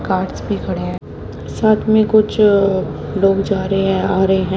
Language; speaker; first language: Hindi; native; Hindi